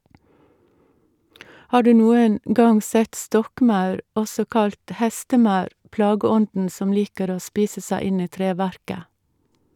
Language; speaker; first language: Norwegian; native; Norwegian